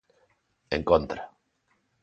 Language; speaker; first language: Galician; non-native, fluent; Spanish